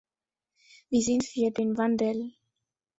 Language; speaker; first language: German; non-native, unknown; Spanish